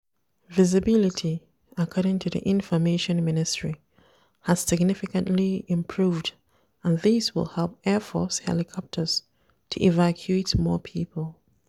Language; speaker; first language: English; non-native, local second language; Hausa